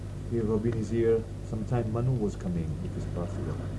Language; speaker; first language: English; non-native, learner; Italian